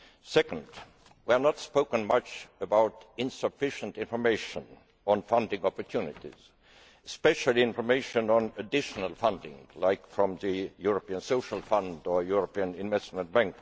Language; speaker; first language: English; non-native, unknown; Estonian